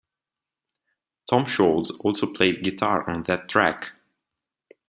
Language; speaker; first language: English; non-native, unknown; Italian